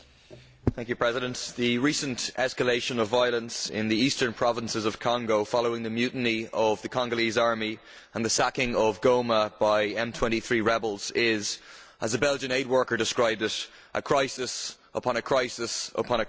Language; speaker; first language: English; native; English